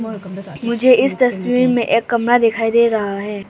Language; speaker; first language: Hindi; non-native, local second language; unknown